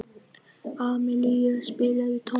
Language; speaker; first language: Icelandic; non-native, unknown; Vietnamese